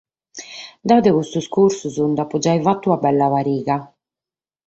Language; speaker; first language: Sardinian; native; Sardinian